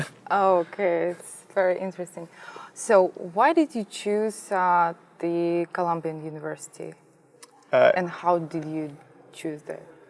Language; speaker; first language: English; non-native, learner; Russian